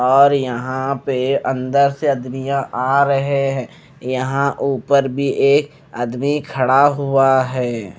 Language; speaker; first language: Hindi; non-native, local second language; Punjabi